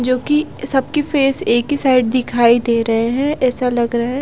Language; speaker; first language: Hindi; non-native, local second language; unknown